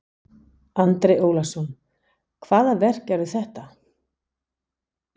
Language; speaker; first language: Icelandic; non-native, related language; Danish